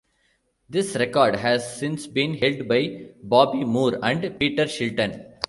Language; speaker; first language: English; non-native, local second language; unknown